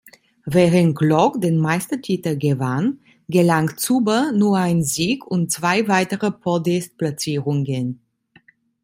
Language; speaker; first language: German; non-native, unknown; Italian